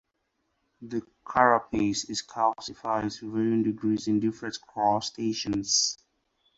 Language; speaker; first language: English; non-native, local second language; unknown